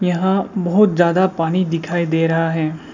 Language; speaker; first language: Hindi; non-native, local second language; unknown